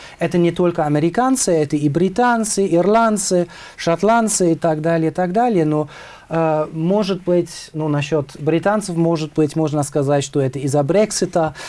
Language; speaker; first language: Russian; non-native, fluent; German